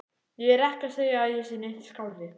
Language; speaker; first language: Icelandic; native; Icelandic